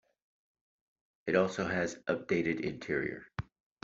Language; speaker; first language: English; native; English